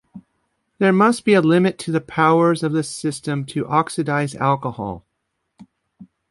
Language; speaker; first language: English; native; English